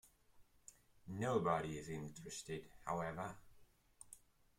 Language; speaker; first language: English; non-native, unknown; Catalan